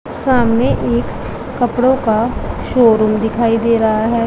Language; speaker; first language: Hindi; non-native, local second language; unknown